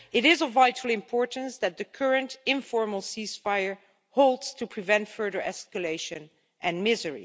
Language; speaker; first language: English; non-native, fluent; Dutch